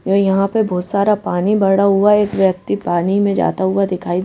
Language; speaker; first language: Hindi; native; Hindi